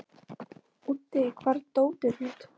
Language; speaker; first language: Icelandic; non-native, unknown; Polish